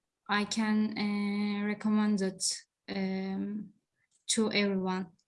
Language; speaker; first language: English; non-native, learner; Turkish